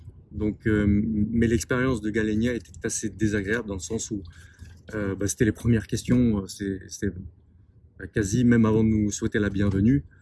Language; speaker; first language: French; native; French